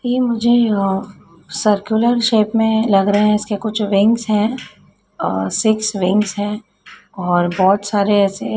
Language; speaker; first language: Hindi; native; Hindi